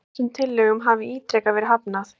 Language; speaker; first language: Icelandic; native; Icelandic